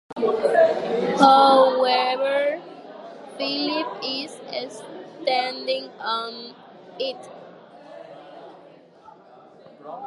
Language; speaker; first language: English; non-native, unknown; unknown